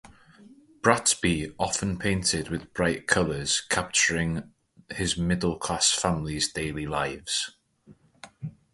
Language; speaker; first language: English; native; English